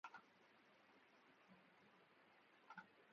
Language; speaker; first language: English; native; English